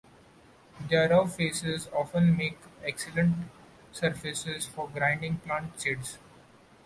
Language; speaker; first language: English; non-native, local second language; Marathi